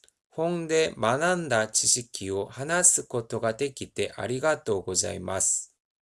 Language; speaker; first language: Japanese; non-native, fluent; Korean